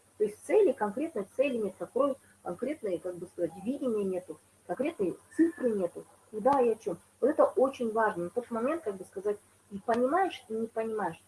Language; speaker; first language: Russian; non-native, local second language; Kazakh